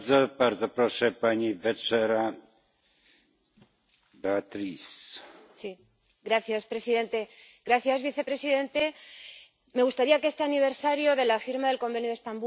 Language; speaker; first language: Spanish; native; Spanish